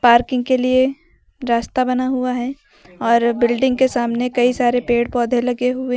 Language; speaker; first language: Hindi; native; Hindi